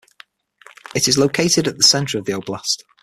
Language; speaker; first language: English; native; English